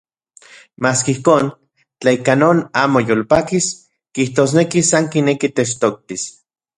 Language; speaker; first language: Central Puebla Nahuatl; non-native, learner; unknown